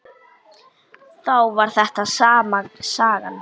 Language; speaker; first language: Icelandic; native; Icelandic